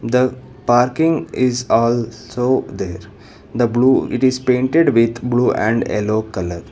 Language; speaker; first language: English; non-native, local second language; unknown